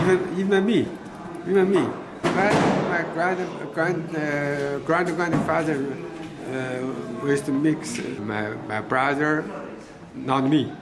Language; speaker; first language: English; non-native, learner; Chinese